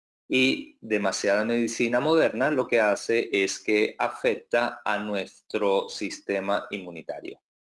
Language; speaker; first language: Spanish; native; Spanish